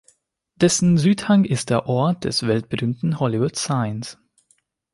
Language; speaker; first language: German; non-native, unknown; Hungarian